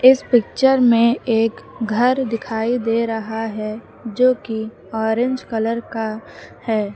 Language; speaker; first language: Hindi; native; Hindi